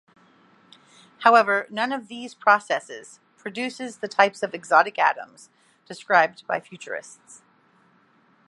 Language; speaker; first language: English; native; English